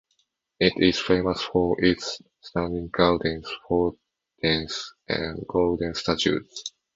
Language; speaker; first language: English; non-native, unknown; Japanese